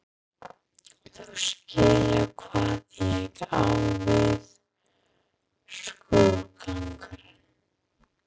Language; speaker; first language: Icelandic; non-native, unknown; English